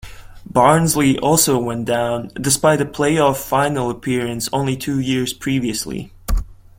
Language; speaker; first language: English; non-native, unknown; Latvian